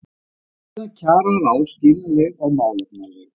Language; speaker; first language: Icelandic; native; Icelandic